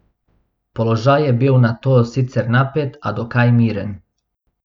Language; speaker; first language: Slovenian; non-native, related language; Bosnian